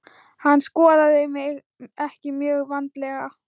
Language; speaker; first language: Icelandic; non-native, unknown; Thai